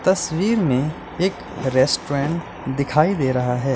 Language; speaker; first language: Hindi; native; Hindi